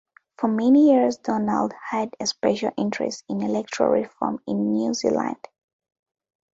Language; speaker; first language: English; non-native, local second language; Ganda